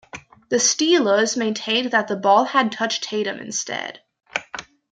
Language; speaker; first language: English; native; English